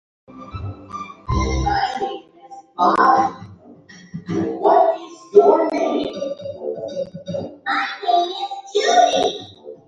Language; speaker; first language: Indonesian; native; Indonesian